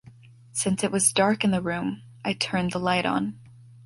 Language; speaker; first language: English; native; English